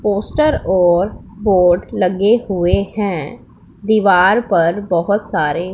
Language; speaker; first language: Hindi; non-native, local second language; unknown